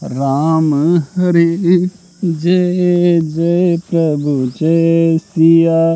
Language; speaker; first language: Hindi; native; Hindi